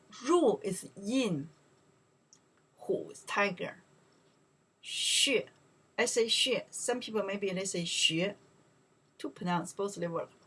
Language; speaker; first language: English; non-native, learner; Chinese